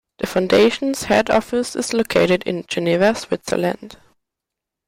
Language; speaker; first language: English; non-native, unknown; German